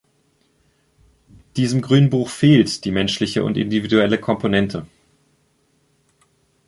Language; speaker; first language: German; native; German